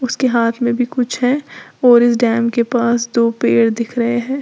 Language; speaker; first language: Hindi; native; Hindi